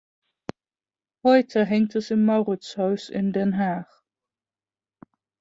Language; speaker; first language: German; non-native, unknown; Dutch